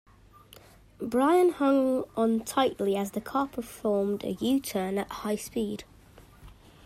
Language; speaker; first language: English; native; English